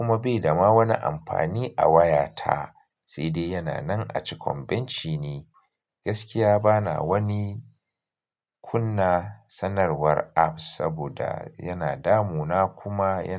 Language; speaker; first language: Hausa; native; Hausa